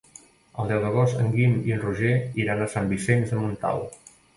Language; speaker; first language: Catalan; native; Catalan